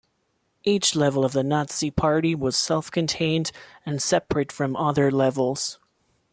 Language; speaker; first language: English; non-native, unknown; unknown